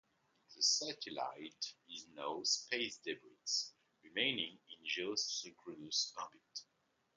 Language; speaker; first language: English; non-native, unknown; French